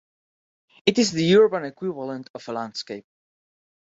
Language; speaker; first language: English; non-native, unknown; Spanish